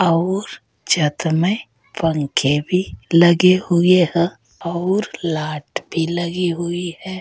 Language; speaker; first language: Hindi; native; Hindi